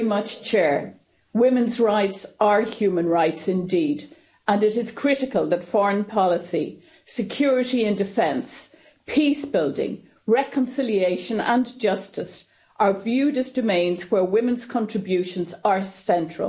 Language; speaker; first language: English; native; English